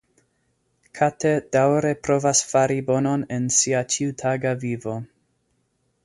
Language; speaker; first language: Esperanto; non-native, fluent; English